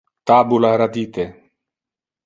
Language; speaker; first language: Interlingua; non-native, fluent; Italian